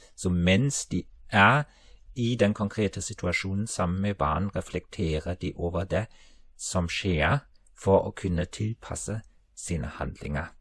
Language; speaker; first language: Norwegian; non-native, related language; German